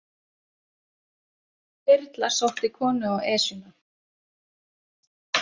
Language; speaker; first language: Icelandic; native; Icelandic